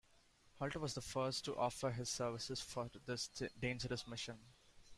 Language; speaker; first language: English; non-native, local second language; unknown